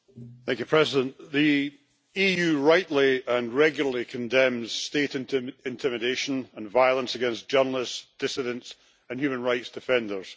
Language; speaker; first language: English; native; English